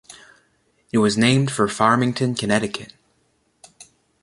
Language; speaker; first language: English; native; English